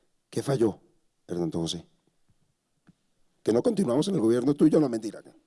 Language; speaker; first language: Spanish; native; Spanish